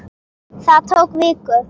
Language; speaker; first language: Icelandic; native; Icelandic